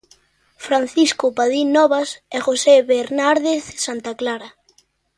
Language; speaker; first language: Galician; native; Galician